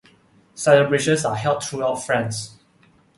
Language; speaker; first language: English; non-native, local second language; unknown